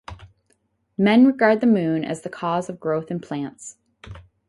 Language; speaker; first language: English; native; English